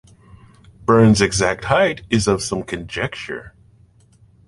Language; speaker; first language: English; native; English